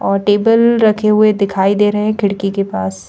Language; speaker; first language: Hindi; native; Hindi